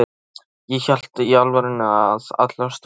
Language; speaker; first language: Icelandic; non-native, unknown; Polish